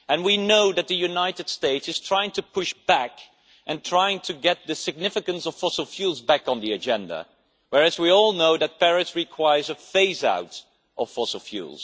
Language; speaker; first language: English; non-native, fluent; Dutch